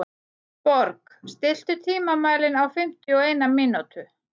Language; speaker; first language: Icelandic; native; Icelandic